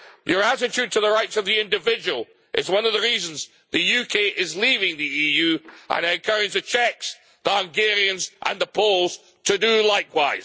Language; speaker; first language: English; native; English